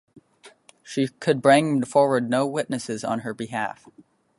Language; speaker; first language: English; native; English